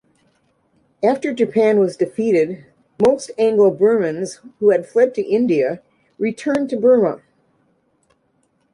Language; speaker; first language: English; native; English